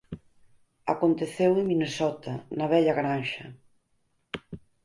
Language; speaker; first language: Galician; native; Galician